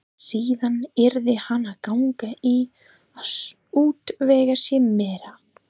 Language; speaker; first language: Icelandic; non-native, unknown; English